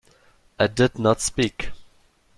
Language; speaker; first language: English; non-native, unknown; German